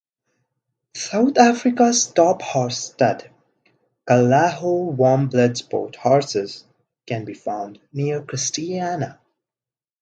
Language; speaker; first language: English; non-native, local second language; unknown